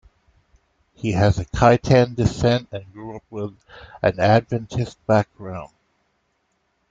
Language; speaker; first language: English; native; English